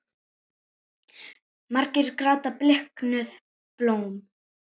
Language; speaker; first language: Icelandic; native; Icelandic